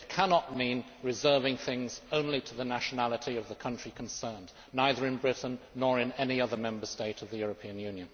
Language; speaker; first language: English; native; English